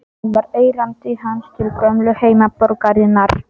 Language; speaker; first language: Icelandic; non-native, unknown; Polish